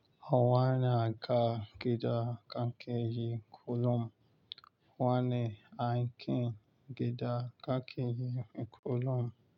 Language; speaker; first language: Hausa; non-native, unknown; Yoruba